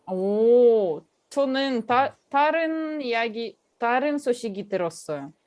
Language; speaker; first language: Korean; non-native, learner; Russian